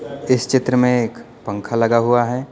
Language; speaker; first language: Hindi; native; Hindi